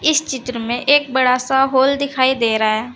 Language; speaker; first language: Hindi; native; Hindi